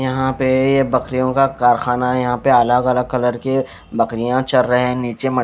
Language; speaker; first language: Hindi; native; Hindi